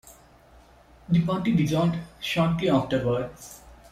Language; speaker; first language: English; non-native, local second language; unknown